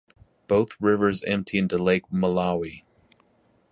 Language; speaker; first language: English; native; English